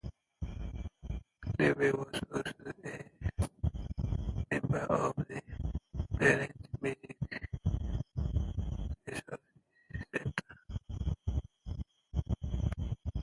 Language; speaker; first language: English; native; English